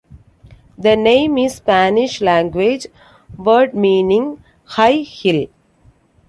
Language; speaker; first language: English; non-native, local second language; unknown